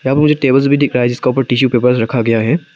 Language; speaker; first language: Hindi; non-native, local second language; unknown